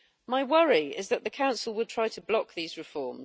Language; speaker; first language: English; native; English